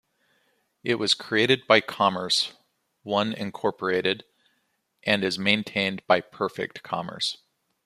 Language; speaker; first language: English; native; English